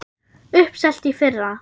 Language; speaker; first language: Icelandic; non-native, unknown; German